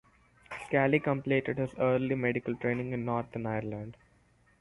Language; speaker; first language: English; non-native, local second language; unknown